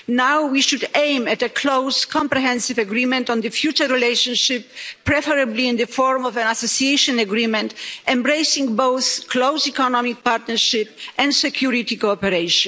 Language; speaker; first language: English; non-native, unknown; Polish